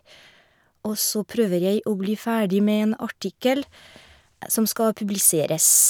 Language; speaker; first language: Norwegian; non-native, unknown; French